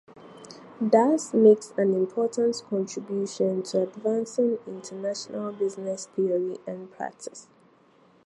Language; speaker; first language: English; non-native, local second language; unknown